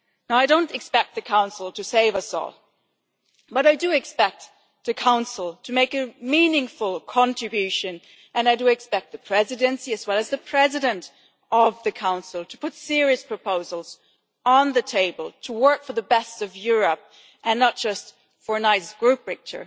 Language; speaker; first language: English; non-native, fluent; German